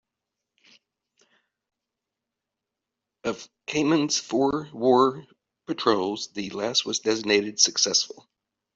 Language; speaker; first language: English; native; English